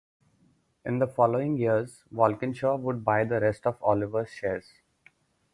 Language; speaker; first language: English; non-native, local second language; Marathi